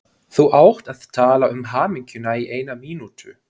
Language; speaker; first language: Icelandic; non-native, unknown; German